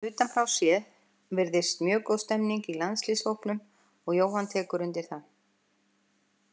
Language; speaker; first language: Icelandic; native; Icelandic